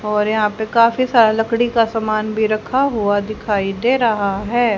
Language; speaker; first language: Hindi; native; Hindi